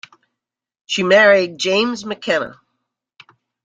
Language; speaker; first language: English; native; English